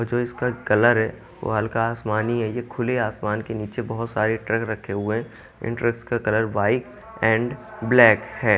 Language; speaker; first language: Hindi; native; Hindi